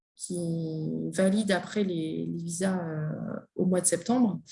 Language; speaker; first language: French; native; French